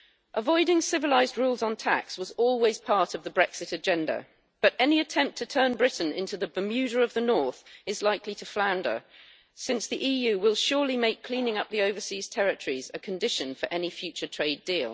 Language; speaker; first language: English; native; English